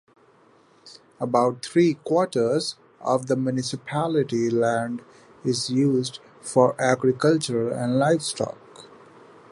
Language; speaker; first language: English; non-native, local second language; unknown